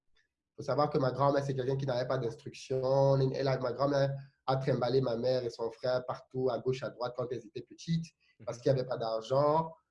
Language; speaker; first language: French; non-native, local second language; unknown